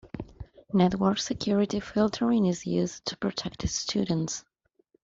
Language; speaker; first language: English; non-native, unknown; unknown